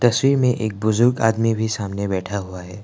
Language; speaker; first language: Hindi; non-native, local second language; Assamese